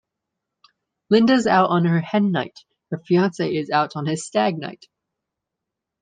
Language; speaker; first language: English; native; English